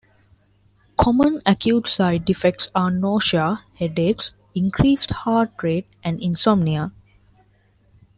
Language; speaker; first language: English; non-native, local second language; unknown